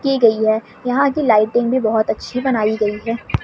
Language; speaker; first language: Hindi; native; Hindi